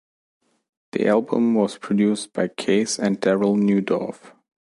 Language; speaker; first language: English; non-native, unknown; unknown